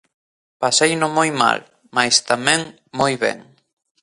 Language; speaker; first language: Galician; native; Galician